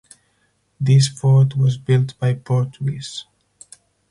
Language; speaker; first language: English; non-native, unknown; Spanish